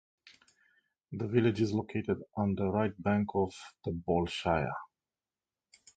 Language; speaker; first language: English; native; English